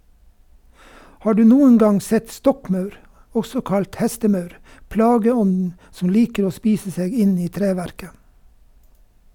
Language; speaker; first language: Norwegian; native; Norwegian